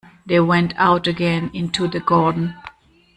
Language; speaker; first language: English; non-native, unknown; German